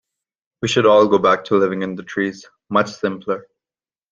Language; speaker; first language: English; non-native, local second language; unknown